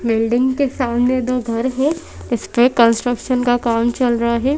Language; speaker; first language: Hindi; native; Hindi